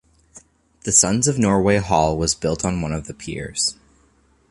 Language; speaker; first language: English; native; English